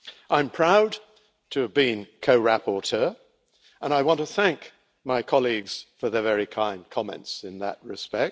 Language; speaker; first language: English; native; English